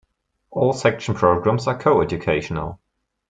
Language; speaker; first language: English; non-native, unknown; German